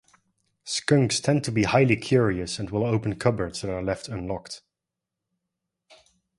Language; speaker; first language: English; non-native, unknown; Dutch